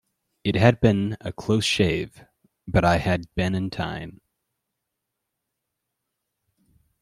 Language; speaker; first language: English; native; English